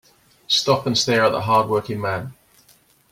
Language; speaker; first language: English; native; English